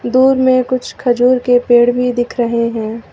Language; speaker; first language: Hindi; native; Hindi